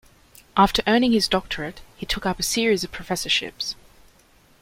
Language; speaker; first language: English; native; English